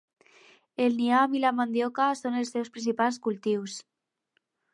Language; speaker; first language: Catalan; non-native, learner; Spanish